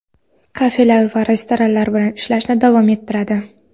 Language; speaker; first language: Uzbek; non-native, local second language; Kara-Kalpak